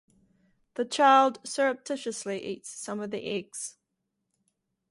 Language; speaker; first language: English; native; English